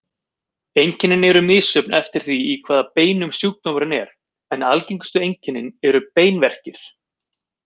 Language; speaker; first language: Icelandic; native; Icelandic